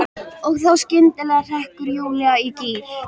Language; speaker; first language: Icelandic; native; Icelandic